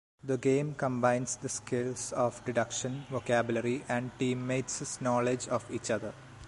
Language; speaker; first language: English; non-native, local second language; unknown